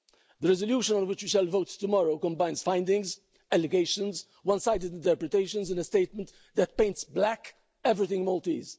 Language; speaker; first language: English; non-native, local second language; Maltese